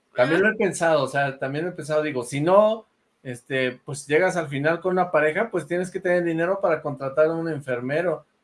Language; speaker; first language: Spanish; native; Spanish